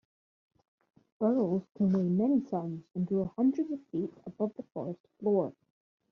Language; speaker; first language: English; native; English